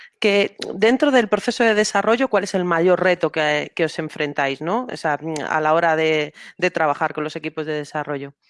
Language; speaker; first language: Spanish; native; Spanish